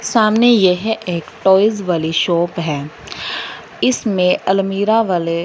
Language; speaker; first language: Hindi; non-native, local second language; Punjabi